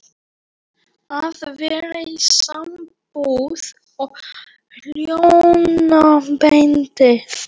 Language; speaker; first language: Icelandic; non-native, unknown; Polish